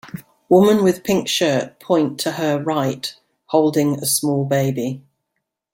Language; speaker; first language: English; native; English